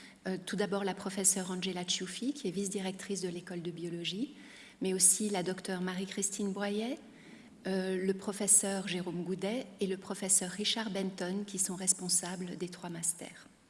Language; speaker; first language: French; native; French